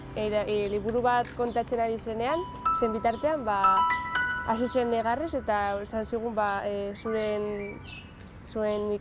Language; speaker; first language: Basque; non-native, local second language; Spanish